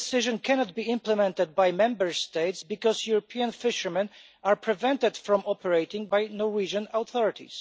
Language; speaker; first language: English; non-native, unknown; Polish